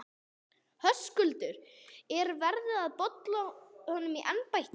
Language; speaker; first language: Icelandic; non-native, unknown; English